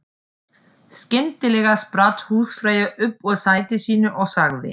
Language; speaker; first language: Icelandic; non-native, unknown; German